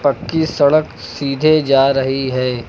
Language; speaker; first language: Hindi; native; Hindi